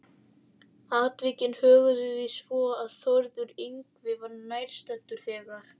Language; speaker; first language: Icelandic; native; Icelandic